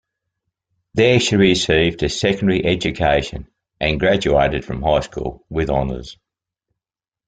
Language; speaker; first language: English; native; English